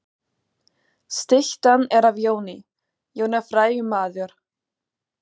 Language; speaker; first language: Icelandic; non-native, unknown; German